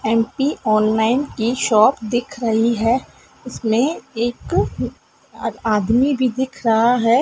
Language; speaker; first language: Hindi; native; Hindi